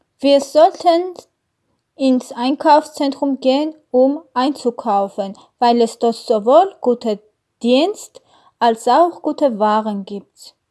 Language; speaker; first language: German; non-native, learner; Armenian